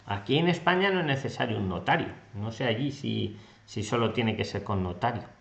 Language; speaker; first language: Spanish; native; Spanish